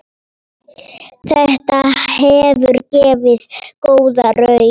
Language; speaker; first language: Icelandic; non-native, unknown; Polish